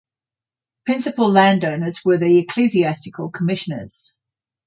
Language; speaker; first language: English; native; English